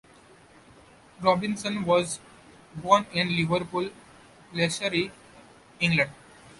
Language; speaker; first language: English; non-native, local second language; Marathi